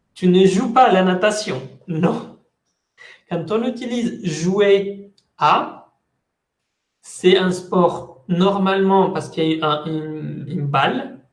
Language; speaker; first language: French; non-native, fluent; Spanish